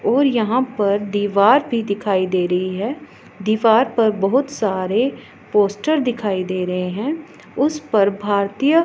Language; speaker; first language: Hindi; non-native, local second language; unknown